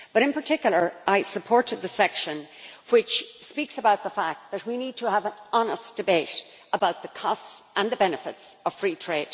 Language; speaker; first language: English; native; English